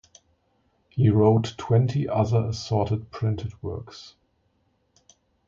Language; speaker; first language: English; non-native, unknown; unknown